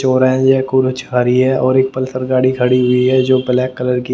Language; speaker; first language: Hindi; native; Hindi